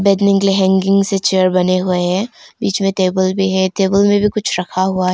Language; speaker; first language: Hindi; non-native, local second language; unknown